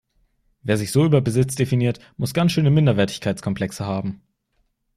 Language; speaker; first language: German; native; German